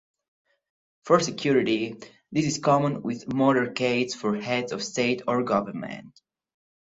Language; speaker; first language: English; non-native, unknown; Catalan